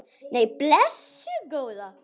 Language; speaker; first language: Icelandic; native; Icelandic